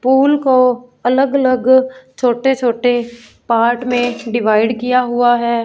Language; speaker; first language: Hindi; non-native, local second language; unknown